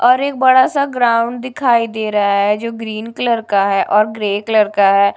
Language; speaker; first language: Hindi; non-native, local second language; Punjabi